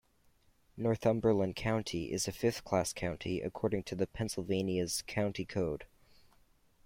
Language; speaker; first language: English; native; English